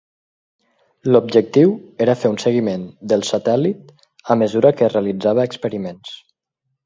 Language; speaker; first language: Catalan; native; Catalan